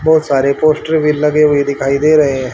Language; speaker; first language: Hindi; native; Hindi